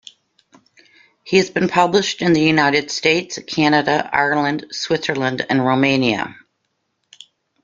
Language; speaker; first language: English; native; English